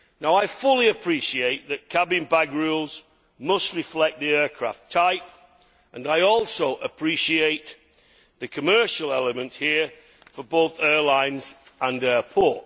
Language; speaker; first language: English; native; English